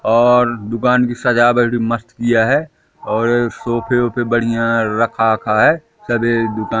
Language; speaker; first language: Hindi; native; Hindi